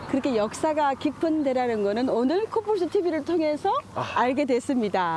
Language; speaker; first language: Korean; native; Korean